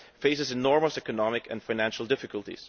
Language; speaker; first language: English; non-native, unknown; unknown